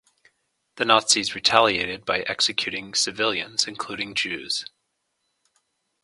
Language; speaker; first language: English; native; English